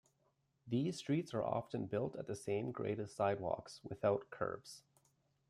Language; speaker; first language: English; native; English